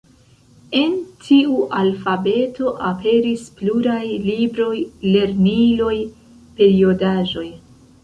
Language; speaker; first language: Esperanto; non-native, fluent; Central Kurdish